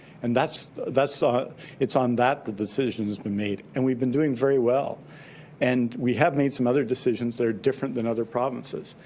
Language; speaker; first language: English; native; English